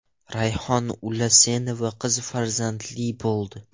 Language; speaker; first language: Uzbek; non-native, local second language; Russian